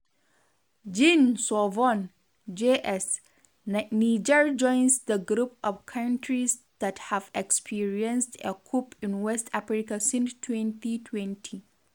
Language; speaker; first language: English; non-native, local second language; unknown